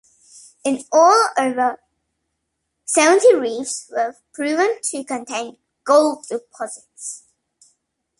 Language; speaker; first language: English; native; English